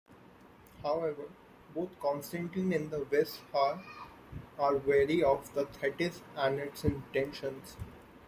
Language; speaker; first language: English; non-native, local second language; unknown